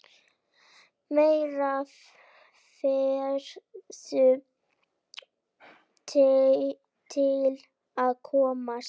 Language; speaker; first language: Icelandic; native; Icelandic